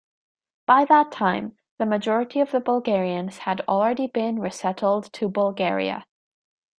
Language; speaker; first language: English; native; English